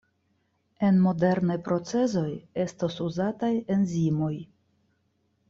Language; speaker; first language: Esperanto; non-native, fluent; Russian